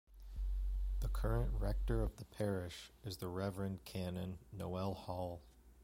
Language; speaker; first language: English; native; English